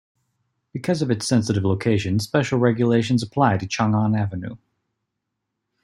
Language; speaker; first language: English; native; English